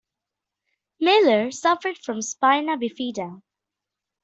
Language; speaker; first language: English; non-native, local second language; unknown